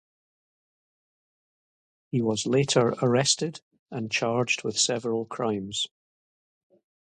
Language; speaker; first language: English; native; English